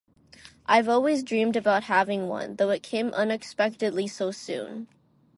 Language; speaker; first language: English; non-native, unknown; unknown